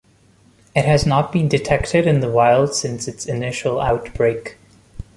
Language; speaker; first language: English; non-native, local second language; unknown